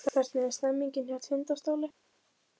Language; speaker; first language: Icelandic; native; Icelandic